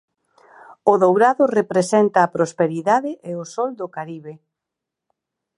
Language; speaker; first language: Galician; native; Galician